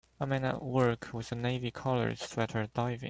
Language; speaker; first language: English; native; English